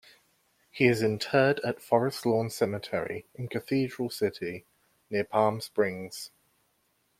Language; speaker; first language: English; native; English